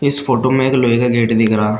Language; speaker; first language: Hindi; native; Hindi